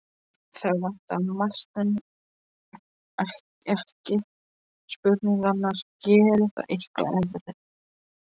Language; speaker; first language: Icelandic; non-native, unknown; Polish